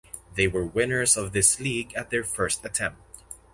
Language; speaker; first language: English; non-native, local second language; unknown